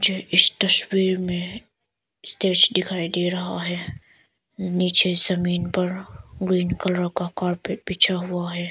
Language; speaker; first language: Hindi; non-native, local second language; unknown